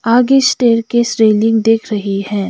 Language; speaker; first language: Hindi; non-native, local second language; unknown